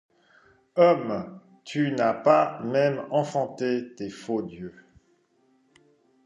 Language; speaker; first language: French; native; French